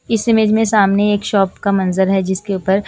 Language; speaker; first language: Hindi; non-native, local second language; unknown